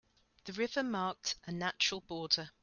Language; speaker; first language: English; native; English